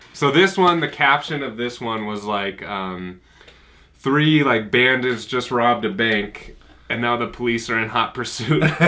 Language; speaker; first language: English; native; English